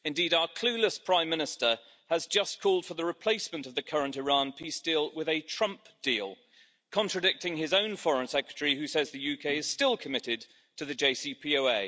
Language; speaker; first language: English; native; English